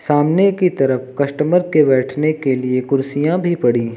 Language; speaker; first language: Hindi; native; Hindi